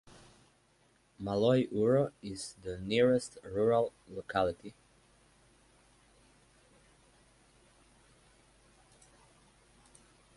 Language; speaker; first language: English; non-native, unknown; Serbian